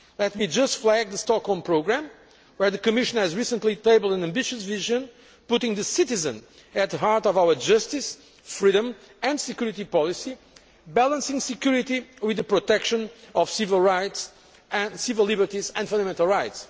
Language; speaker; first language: English; non-native, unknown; Portuguese